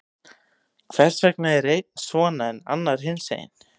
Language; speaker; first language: Icelandic; native; Icelandic